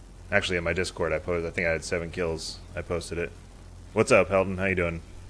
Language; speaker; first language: English; native; English